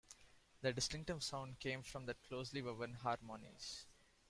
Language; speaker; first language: English; non-native, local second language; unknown